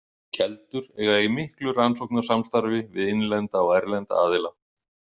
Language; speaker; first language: Icelandic; native; Icelandic